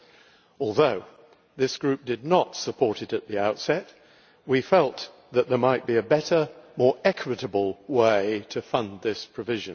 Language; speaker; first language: English; native; English